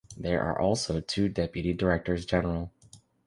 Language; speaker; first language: English; native; English